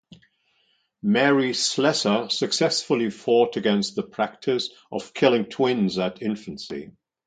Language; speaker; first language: English; non-native, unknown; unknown